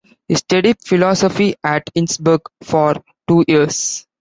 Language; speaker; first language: English; non-native, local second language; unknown